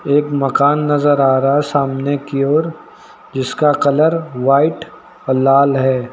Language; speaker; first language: Hindi; native; Hindi